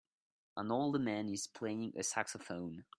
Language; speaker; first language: English; non-native, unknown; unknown